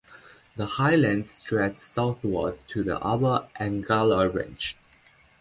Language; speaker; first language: English; non-native, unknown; Chinese